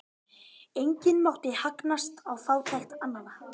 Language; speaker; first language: Icelandic; native; Icelandic